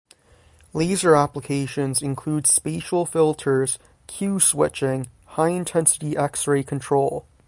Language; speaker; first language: English; native; English